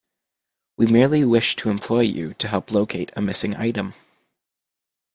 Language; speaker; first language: English; native; English